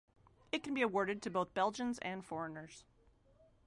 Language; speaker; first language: English; native; English